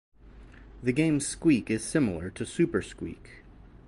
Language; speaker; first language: English; native; English